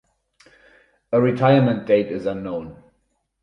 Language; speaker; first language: English; non-native, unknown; German